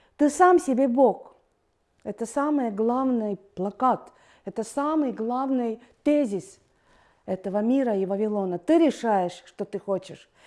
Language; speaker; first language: Russian; non-native, fluent; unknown